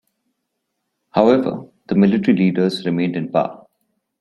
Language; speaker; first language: English; non-native, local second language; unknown